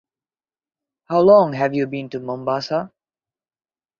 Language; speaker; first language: English; non-native, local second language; Bangla